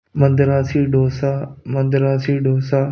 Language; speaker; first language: Hindi; non-native, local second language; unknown